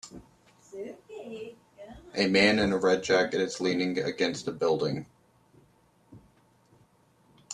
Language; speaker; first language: English; native; English